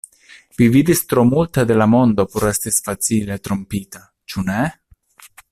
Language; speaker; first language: Esperanto; non-native, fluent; Italian